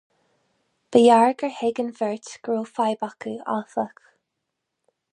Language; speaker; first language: Irish; non-native, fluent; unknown